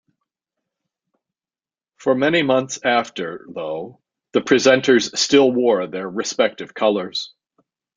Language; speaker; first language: English; native; English